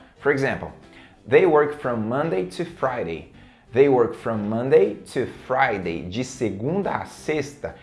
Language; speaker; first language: English; non-native, fluent; Portuguese